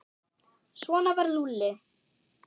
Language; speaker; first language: Icelandic; non-native, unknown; German